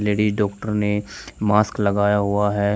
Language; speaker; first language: Hindi; native; Hindi